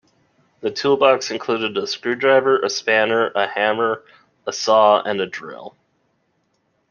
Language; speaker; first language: English; native; English